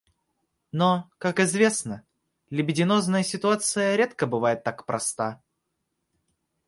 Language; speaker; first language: Russian; native; Russian